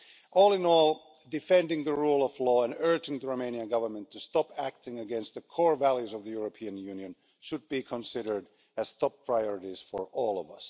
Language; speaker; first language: English; non-native, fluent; Finnish